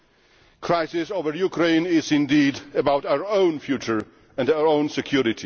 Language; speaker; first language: English; non-native, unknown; Polish